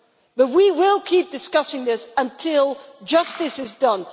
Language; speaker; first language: English; non-native, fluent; Dutch